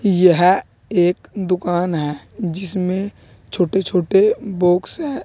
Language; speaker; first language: Hindi; native; Hindi